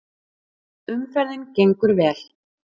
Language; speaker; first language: Icelandic; native; Icelandic